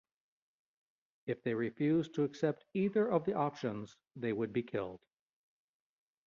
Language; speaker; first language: English; native; English